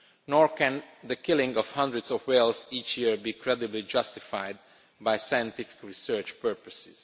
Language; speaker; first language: English; non-native, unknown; Romanian